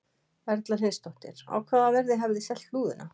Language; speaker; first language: Icelandic; native; Icelandic